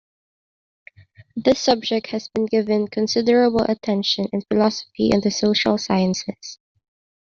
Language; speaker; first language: English; non-native, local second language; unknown